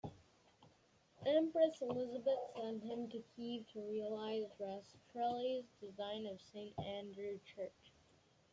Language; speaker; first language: English; native; English